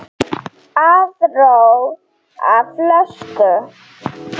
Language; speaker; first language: Icelandic; non-native, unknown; Slovenian